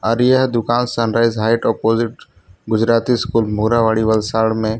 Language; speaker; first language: Hindi; non-native, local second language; Gujarati